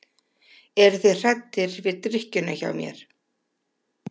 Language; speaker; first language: Icelandic; native; Icelandic